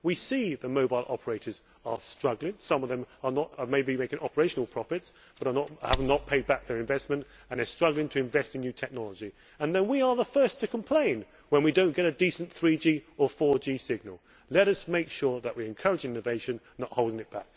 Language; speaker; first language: English; native; English